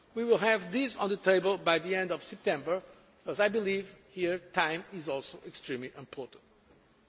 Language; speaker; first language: English; non-native, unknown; Portuguese